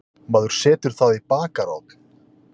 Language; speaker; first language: Icelandic; native; Icelandic